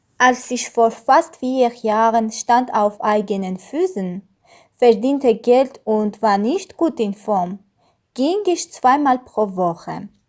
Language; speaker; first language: German; non-native, learner; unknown